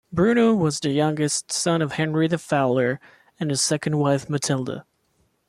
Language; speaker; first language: English; non-native, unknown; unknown